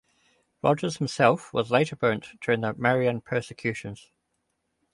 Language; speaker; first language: English; native; English